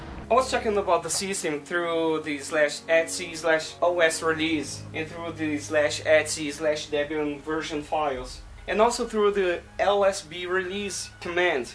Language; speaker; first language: English; non-native, fluent; Portuguese